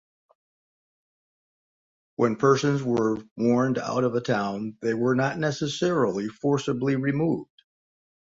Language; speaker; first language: English; native; English